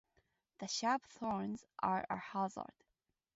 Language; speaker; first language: English; non-native, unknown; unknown